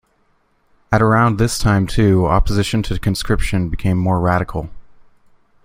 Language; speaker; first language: English; native; English